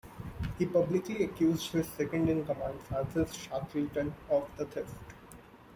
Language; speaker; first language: English; non-native, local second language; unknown